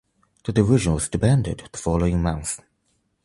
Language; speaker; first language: English; non-native, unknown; Chinese